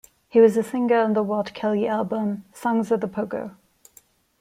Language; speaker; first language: English; non-native, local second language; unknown